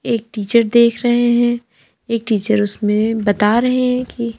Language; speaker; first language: Hindi; native; Hindi